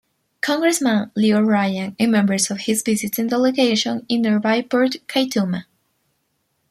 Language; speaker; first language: English; non-native, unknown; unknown